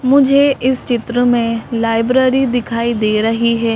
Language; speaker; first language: Hindi; native; Hindi